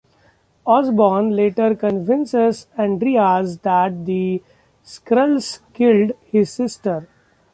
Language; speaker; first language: English; non-native, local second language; Marathi